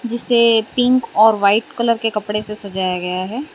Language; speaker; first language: Hindi; non-native, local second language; Gujarati